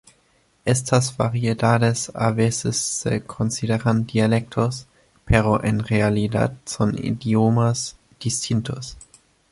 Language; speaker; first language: Spanish; non-native, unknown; German